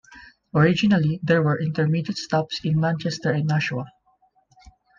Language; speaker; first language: English; non-native, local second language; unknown